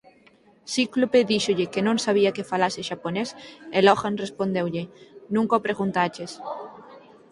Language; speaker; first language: Galician; native; Galician